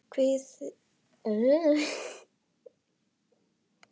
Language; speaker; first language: Icelandic; native; Icelandic